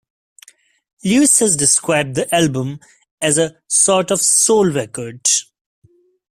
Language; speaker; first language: English; non-native, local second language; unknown